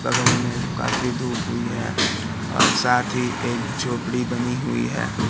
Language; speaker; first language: Hindi; native; Hindi